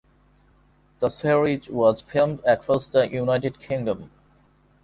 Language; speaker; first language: English; non-native, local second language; Bangla